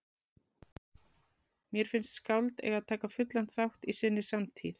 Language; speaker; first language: Icelandic; native; Icelandic